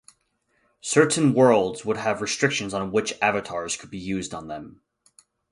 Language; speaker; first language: English; native; English